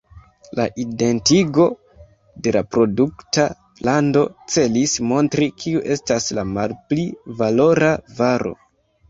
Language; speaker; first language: Esperanto; non-native, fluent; Kinyarwanda